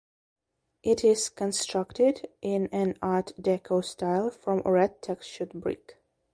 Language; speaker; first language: English; non-native, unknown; Belarusian